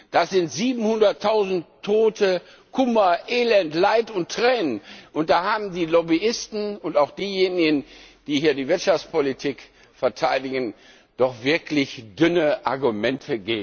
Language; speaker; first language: German; non-native, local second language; Luxembourgish